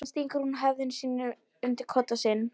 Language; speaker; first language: Icelandic; non-native, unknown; Polish